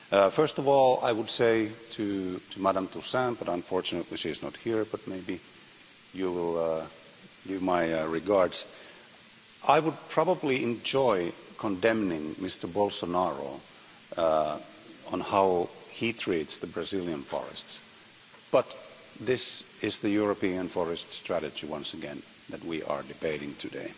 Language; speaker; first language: English; non-native, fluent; Finnish